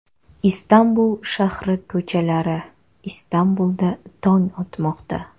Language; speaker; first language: Uzbek; non-native, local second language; Kazakh